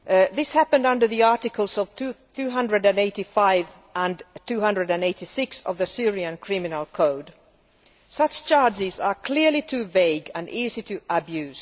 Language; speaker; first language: English; native; English